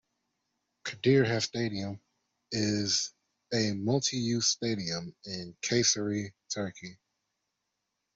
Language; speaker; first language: English; non-native, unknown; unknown